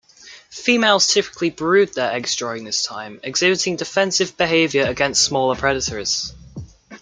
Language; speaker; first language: English; native; English